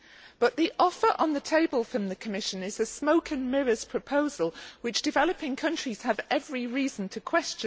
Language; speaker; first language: English; native; English